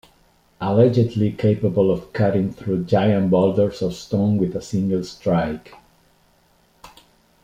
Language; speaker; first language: English; non-native, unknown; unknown